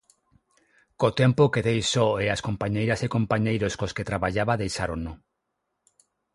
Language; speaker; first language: Galician; non-native, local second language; Spanish